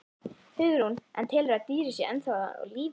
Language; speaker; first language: Icelandic; native; Icelandic